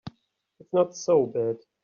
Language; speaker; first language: English; native; English